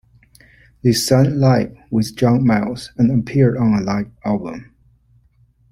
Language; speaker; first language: English; non-native, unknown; Chinese